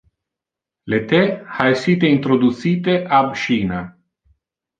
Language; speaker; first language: Interlingua; non-native, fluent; Italian